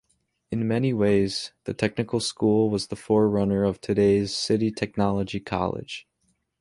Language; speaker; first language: English; native; English